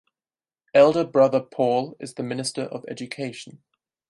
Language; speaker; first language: English; non-native, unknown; German